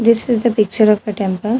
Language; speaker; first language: English; non-native, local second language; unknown